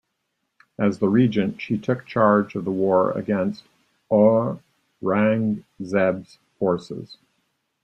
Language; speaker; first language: English; native; English